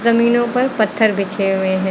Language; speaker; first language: Hindi; native; Hindi